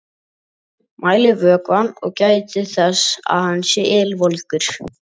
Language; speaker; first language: Icelandic; native; Icelandic